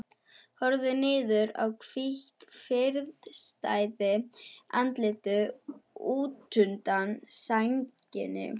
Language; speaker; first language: Icelandic; non-native, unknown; German